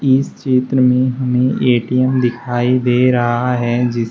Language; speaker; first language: Hindi; native; Hindi